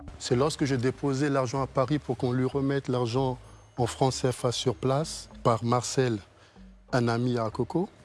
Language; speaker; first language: French; early bilingual, other home language; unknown